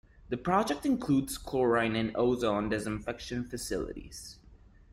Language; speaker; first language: English; non-native, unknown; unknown